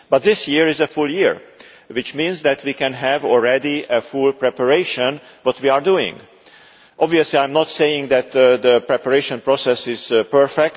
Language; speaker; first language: English; non-native, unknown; Hungarian